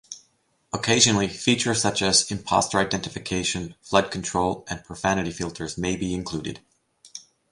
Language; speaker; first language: English; native; English